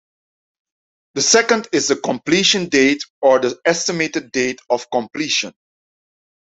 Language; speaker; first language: English; non-native, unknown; Dutch